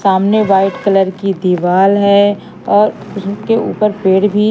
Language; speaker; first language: Hindi; native; Hindi